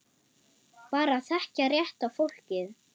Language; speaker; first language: Icelandic; non-native, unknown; German